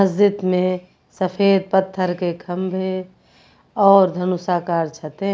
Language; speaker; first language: Hindi; native; Hindi